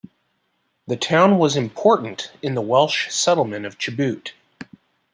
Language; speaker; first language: English; native; English